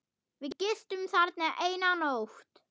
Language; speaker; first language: Icelandic; non-native, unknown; German